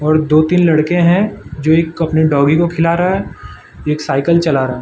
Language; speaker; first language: Hindi; non-native, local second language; Gujarati